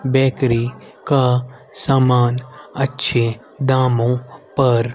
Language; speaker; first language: Hindi; native; Hindi